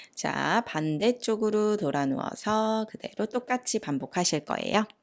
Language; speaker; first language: Korean; native; Korean